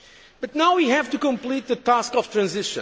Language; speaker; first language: English; non-native, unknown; Portuguese